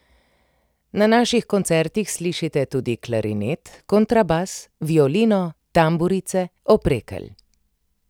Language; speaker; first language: Slovenian; native; Slovenian